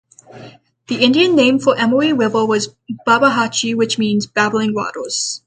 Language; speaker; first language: English; native; English